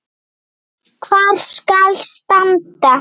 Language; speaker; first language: Icelandic; native; Icelandic